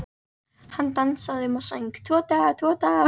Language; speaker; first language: Icelandic; native; Icelandic